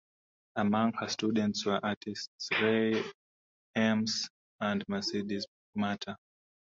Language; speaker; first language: English; non-native, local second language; Swahili